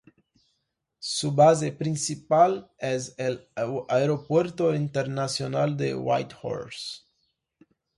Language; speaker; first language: Spanish; non-native, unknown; Portuguese